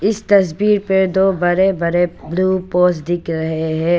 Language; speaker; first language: Hindi; non-native, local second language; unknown